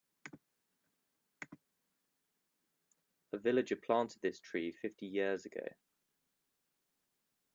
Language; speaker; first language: English; native; English